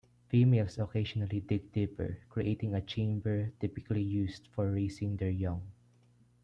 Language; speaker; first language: English; non-native, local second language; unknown